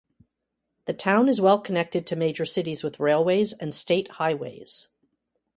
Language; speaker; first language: English; native; English